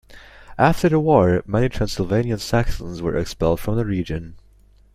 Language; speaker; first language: English; native; English